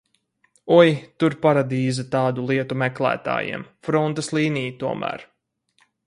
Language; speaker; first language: Latvian; native; Latvian